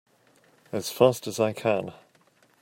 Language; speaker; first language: English; native; English